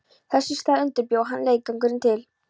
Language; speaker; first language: Icelandic; non-native, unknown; Polish